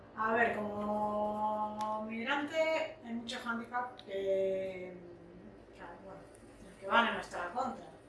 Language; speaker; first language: Spanish; native; Spanish